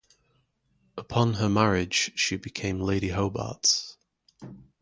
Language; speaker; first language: English; native; English